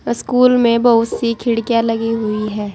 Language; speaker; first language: Hindi; native; Hindi